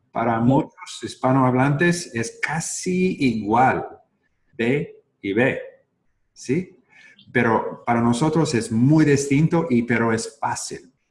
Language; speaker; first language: Spanish; non-native, learner; English